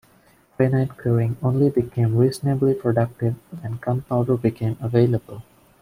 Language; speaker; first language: English; non-native, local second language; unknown